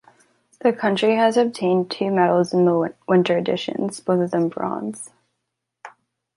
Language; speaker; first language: English; native; English